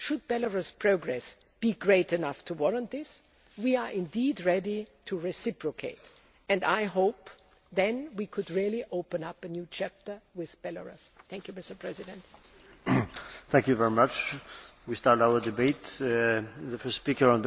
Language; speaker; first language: English; non-native, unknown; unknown